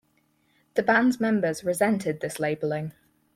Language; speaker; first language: English; native; English